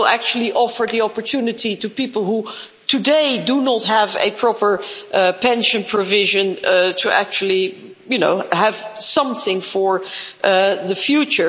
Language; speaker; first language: English; non-native, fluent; Dutch